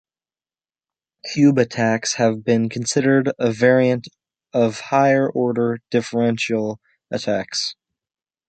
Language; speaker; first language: English; native; English